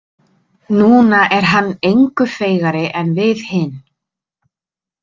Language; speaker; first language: Icelandic; native; Icelandic